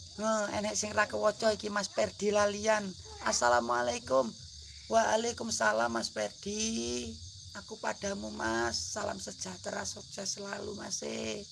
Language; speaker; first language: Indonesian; non-native, local second language; Javanese